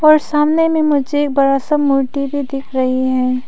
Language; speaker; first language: Hindi; non-native, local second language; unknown